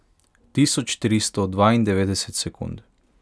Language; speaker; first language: Slovenian; non-native, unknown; Hungarian